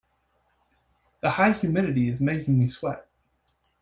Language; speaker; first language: English; native; English